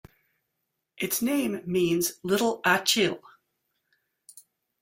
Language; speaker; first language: English; native; English